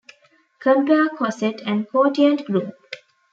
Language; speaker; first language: English; non-native, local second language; Tamil